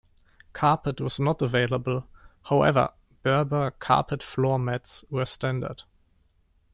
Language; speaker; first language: English; non-native, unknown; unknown